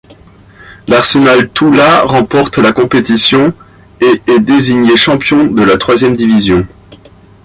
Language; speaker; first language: French; native; French